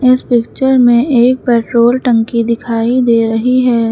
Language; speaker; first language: Hindi; native; Hindi